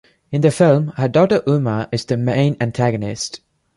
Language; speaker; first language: English; non-native, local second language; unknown